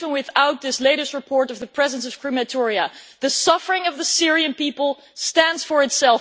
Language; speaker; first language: English; non-native, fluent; Dutch